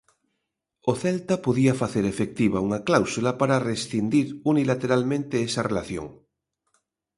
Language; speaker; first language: Galician; native; Galician